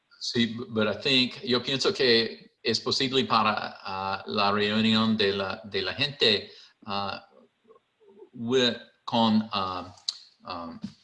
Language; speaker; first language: Spanish; non-native, learner; English